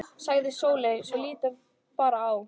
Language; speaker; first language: Icelandic; native; Icelandic